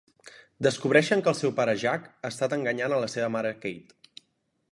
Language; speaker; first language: Catalan; native; Catalan